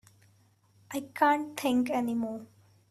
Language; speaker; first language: English; non-native, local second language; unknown